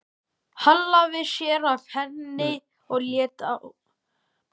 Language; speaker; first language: Icelandic; native; Icelandic